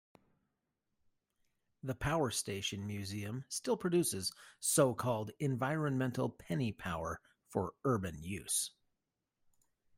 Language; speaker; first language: English; native; English